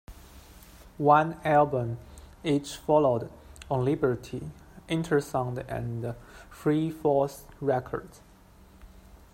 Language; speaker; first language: English; non-native, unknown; Chinese